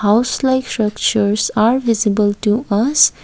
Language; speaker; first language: English; non-native, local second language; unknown